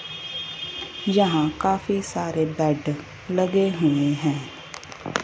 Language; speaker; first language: Hindi; non-native, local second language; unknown